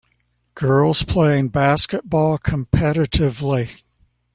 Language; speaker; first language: English; native; English